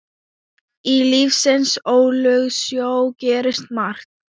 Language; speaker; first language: Icelandic; non-native, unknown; Thai